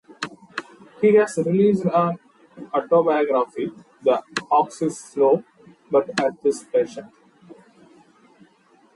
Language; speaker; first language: English; non-native, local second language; Tamil